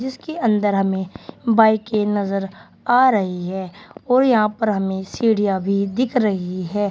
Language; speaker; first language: Hindi; native; Hindi